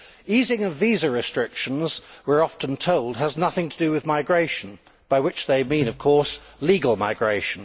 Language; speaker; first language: English; native; English